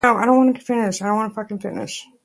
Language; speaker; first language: English; native; English